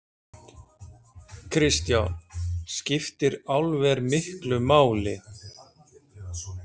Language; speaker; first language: Icelandic; native; Icelandic